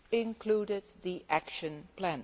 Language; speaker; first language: English; non-native, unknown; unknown